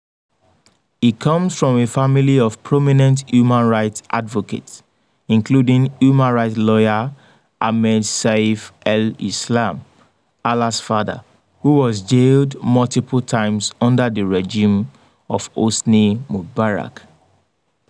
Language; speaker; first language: English; non-native, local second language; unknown